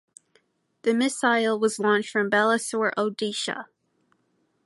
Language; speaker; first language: English; native; English